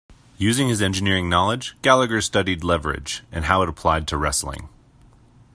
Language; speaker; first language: English; native; English